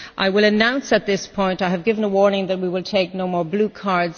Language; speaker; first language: English; native; English